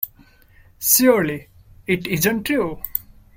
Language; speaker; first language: English; non-native, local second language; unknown